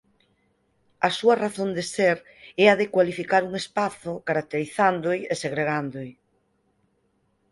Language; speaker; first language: Galician; native; Galician